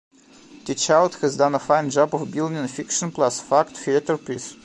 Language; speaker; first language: English; non-native, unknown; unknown